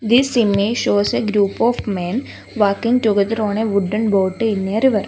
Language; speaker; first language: English; non-native, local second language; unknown